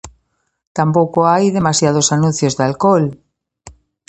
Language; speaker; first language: Galician; native; Galician